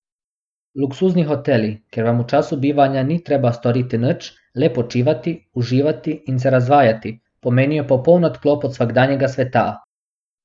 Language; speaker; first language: Slovenian; non-native, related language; Bosnian